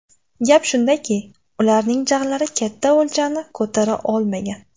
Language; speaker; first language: Uzbek; native; Uzbek